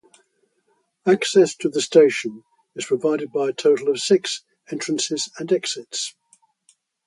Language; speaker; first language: English; native; English